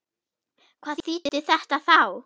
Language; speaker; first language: Icelandic; non-native, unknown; German